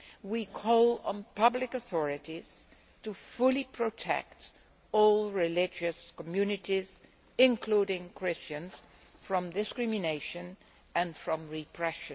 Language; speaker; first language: English; non-native, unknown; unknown